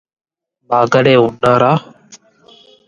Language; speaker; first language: English; native; English